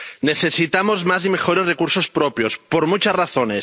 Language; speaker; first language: Spanish; non-native, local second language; Catalan